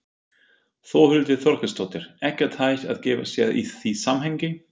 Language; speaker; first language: Icelandic; non-native, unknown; German